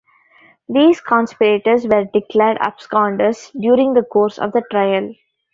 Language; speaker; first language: English; non-native, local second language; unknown